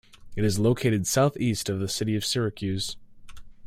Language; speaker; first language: English; native; English